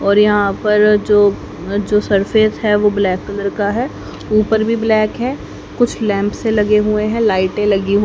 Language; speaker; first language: Hindi; native; Hindi